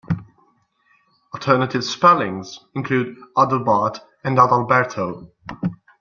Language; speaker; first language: English; non-native, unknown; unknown